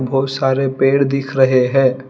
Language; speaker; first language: Hindi; non-native, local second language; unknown